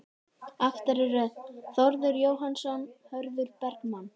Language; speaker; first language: Icelandic; native; Icelandic